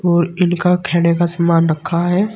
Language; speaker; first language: Hindi; native; Hindi